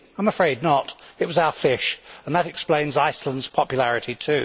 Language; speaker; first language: English; native; English